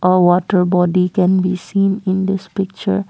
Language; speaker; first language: English; non-native, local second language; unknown